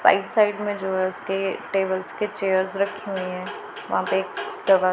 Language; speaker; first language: Hindi; non-native, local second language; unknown